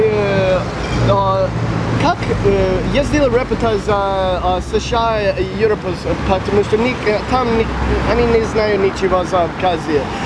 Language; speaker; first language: Russian; non-native, learner; English